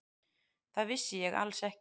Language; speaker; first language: Icelandic; native; Icelandic